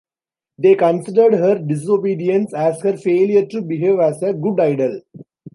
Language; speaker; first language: English; non-native, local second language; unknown